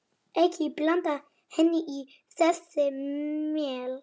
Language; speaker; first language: Icelandic; non-native, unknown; Polish